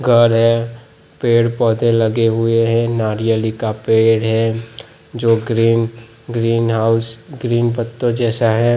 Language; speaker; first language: Hindi; non-native, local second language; Gujarati